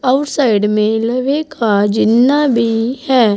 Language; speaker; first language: Hindi; native; Hindi